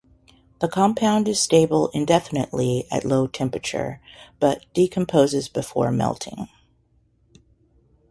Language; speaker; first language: English; native; English